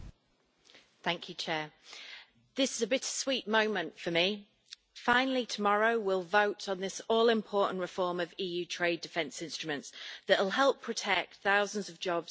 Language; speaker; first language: English; native; English